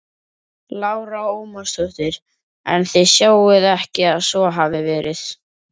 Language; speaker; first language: Icelandic; native; Icelandic